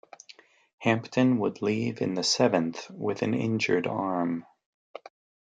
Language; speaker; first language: English; native; English